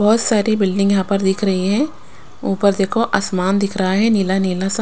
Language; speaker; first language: Hindi; non-native, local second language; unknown